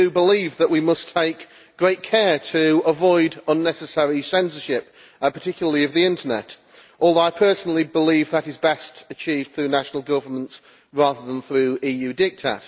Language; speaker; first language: English; native; English